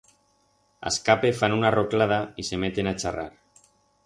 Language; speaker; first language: Aragonese; non-native, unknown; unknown